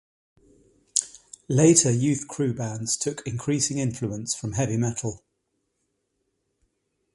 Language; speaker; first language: English; native; English